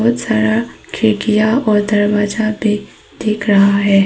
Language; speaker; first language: Hindi; early bilingual, other home language; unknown